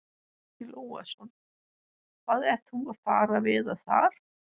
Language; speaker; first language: Icelandic; non-native, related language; Danish